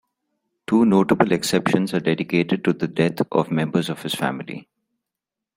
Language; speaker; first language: English; non-native, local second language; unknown